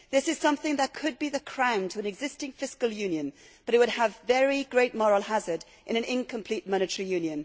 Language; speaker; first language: English; native; English